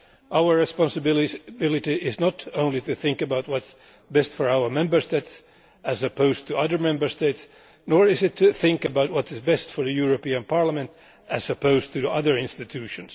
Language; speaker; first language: English; non-native, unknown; Finnish